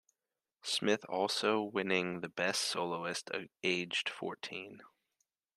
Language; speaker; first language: English; native; English